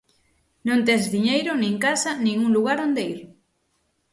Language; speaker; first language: Galician; native; Galician